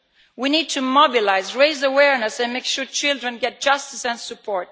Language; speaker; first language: English; non-native, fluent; Italian